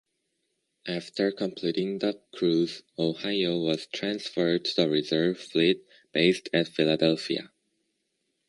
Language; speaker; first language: English; native; English